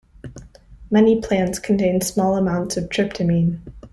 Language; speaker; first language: English; native; English